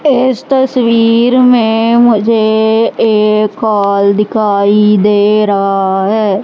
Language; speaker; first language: Hindi; native; Hindi